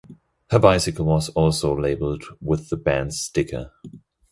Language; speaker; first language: English; non-native, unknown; German